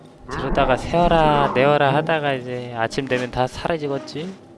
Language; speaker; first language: Korean; native; Korean